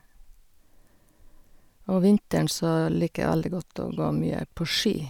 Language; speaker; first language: Norwegian; native; Norwegian